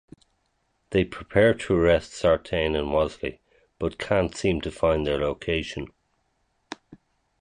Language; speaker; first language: English; native; English